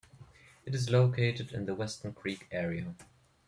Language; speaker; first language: English; non-native, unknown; German